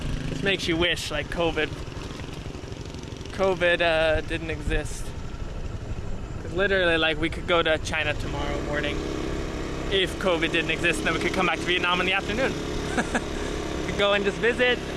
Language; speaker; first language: English; native; English